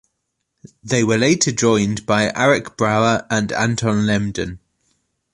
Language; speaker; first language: English; native; English